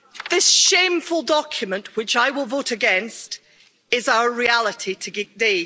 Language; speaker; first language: English; native; English